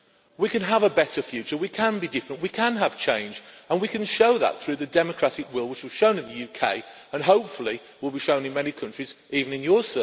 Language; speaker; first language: English; native; English